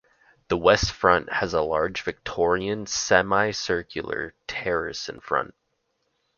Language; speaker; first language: English; native; English